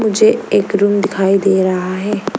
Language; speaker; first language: Hindi; non-native, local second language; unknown